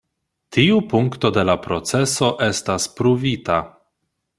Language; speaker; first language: Esperanto; non-native, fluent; Polish